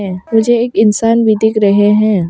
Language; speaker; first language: Hindi; non-native, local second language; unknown